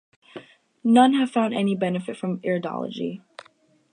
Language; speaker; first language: English; native; English